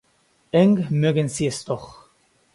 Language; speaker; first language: German; non-native, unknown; Basque